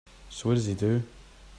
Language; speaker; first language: English; native; English